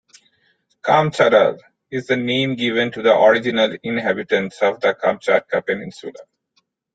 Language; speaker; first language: English; non-native, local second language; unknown